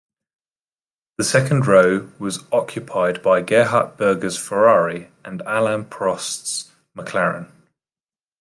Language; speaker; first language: English; native; English